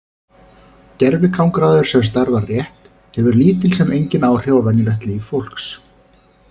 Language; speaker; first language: Icelandic; native; Icelandic